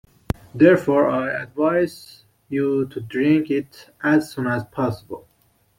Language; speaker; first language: English; non-native, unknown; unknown